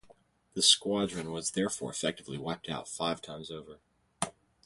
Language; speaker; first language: English; native; English